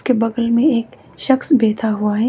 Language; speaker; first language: Hindi; non-native, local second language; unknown